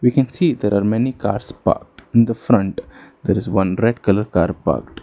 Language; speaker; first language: English; non-native, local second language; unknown